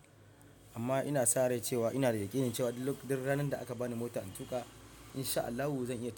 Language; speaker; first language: Hausa; non-native, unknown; Yoruba